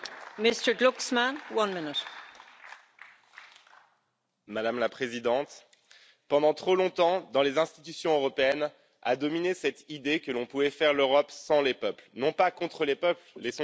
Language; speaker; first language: French; native; French